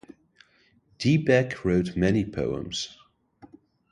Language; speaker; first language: English; non-native, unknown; Dutch